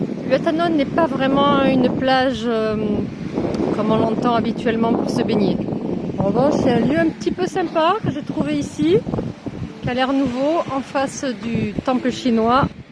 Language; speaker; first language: French; native; French